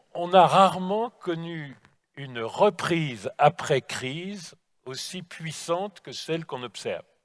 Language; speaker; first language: French; native; French